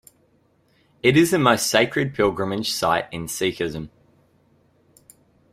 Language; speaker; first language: English; native; English